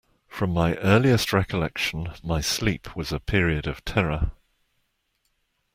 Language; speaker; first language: English; native; English